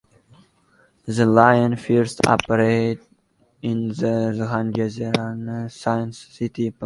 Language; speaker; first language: English; non-native, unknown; Uzbek